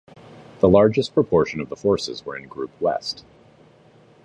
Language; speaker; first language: English; native; English